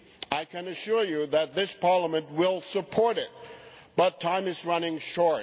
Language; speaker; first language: English; non-native, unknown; German